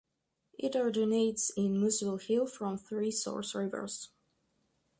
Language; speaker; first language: English; non-native, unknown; Russian